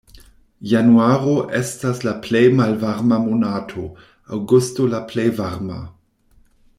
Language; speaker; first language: Esperanto; non-native, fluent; German